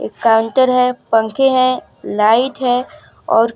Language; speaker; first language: Hindi; non-native, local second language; Gujarati